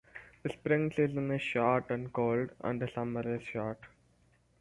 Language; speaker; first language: English; non-native, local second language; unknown